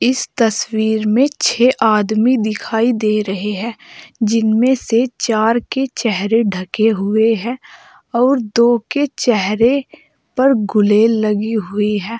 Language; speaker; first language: Hindi; native; Hindi